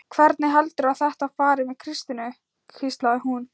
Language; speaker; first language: Icelandic; non-native, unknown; Thai